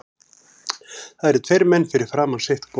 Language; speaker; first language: Icelandic; native; Icelandic